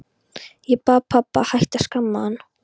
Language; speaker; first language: Icelandic; non-native, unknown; Polish